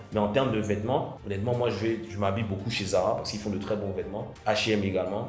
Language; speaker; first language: French; non-native, local second language; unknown